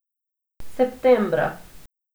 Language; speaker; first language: Slovenian; non-native, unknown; Macedonian